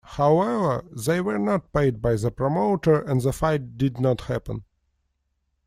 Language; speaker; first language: English; non-native, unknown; Russian